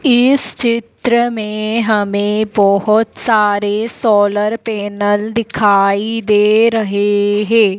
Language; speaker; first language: Hindi; native; Hindi